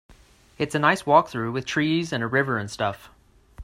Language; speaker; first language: English; native; English